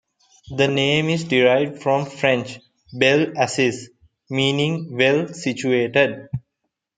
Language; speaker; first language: English; non-native, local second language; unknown